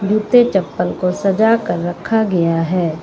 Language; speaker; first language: Hindi; native; Hindi